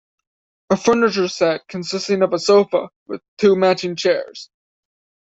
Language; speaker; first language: English; native; English